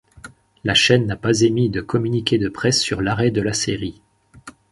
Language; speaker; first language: French; native; French